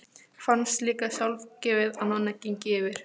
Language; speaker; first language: Icelandic; non-native, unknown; Polish